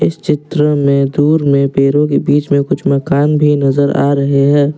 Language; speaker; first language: Hindi; non-native, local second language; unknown